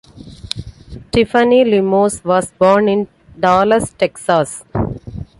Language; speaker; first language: English; non-native, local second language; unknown